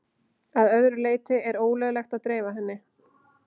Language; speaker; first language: Icelandic; native; Icelandic